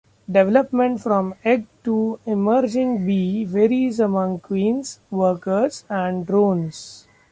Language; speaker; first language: English; non-native, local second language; Marathi